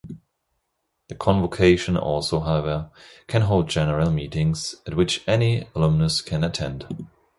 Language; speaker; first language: English; non-native, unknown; German